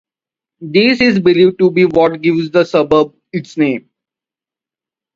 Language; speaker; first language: English; non-native, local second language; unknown